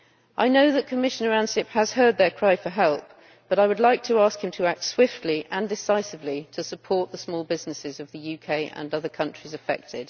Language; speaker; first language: English; native; English